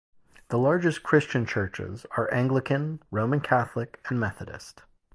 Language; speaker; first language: English; native; English